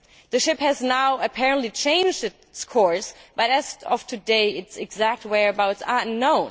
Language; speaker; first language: English; non-native, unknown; German